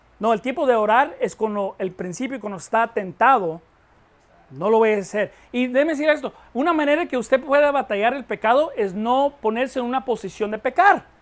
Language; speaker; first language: Spanish; non-native, fluent; English